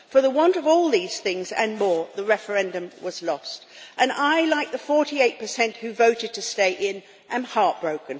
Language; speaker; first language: English; native; English